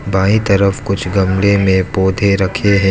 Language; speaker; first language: Hindi; non-native, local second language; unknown